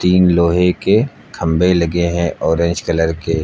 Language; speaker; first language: Hindi; native; Hindi